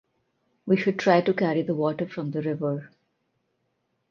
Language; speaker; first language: English; non-native, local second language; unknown